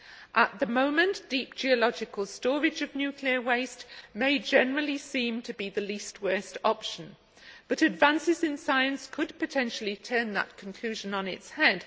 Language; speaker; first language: English; native; English